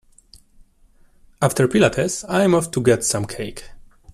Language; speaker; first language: English; non-native, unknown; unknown